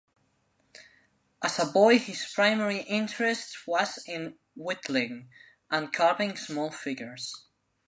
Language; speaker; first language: English; non-native, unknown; Spanish